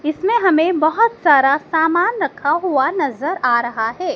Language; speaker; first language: Hindi; native; Hindi